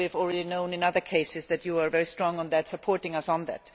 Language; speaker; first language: English; non-native, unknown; German